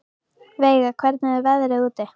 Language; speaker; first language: Icelandic; native; Icelandic